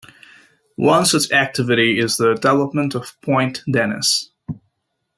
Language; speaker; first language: English; native; English